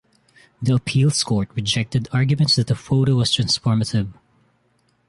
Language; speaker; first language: English; non-native, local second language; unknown